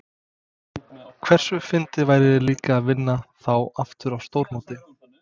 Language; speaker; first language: Icelandic; non-native, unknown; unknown